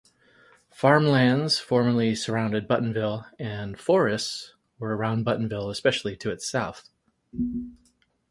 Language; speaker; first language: English; native; English